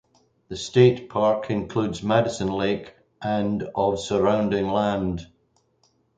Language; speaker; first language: English; native; English